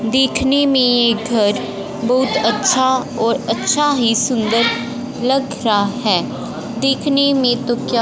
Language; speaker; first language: Hindi; non-native, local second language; Punjabi